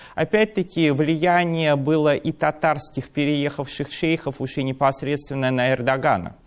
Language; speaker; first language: Russian; native; Russian